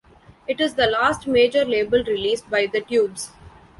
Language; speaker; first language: English; non-native, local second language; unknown